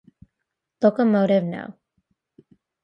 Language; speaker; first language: English; native; English